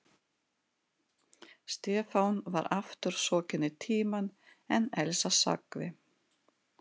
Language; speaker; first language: Icelandic; non-native, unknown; Russian